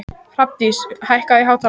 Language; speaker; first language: Icelandic; native; Icelandic